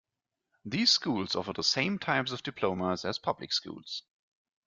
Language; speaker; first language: English; non-native, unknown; German